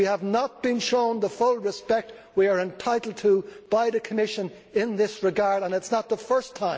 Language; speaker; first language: English; native; English